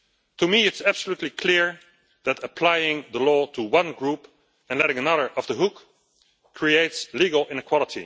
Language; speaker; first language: English; non-native, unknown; Dutch